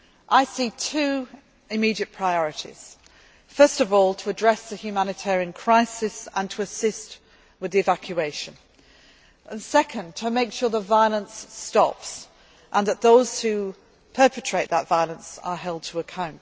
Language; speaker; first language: English; native; English